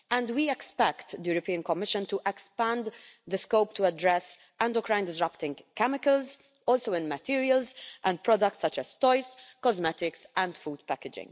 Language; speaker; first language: English; non-native, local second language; Maltese